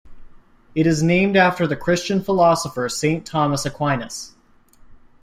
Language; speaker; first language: English; native; English